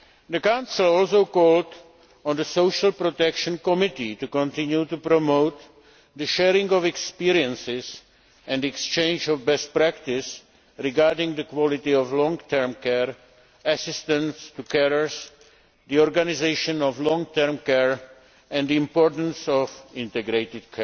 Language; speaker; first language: English; non-native, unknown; Czech